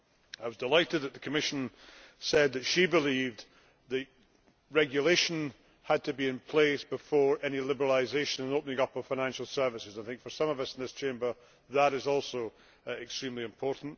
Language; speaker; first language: English; native; English